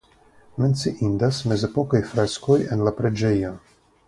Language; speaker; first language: Esperanto; non-native, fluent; Russian